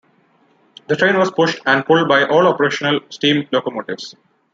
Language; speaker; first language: English; non-native, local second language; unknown